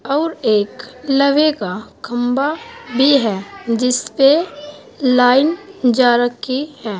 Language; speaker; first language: Hindi; native; Hindi